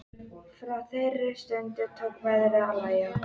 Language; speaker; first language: Icelandic; native; Icelandic